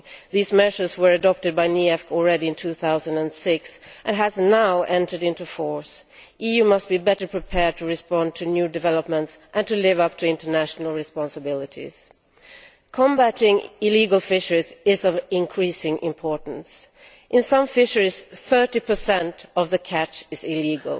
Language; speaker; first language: English; non-native, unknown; Swedish